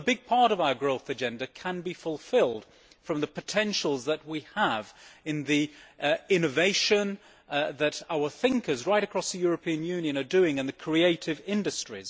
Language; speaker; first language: English; native; English